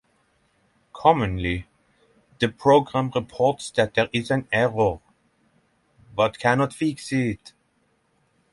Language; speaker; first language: English; non-native, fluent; Norwegian